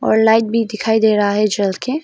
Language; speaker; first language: Hindi; non-native, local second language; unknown